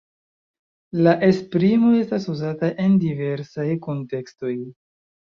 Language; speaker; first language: Esperanto; non-native, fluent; Chinese